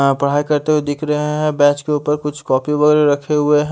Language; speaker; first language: Hindi; native; Hindi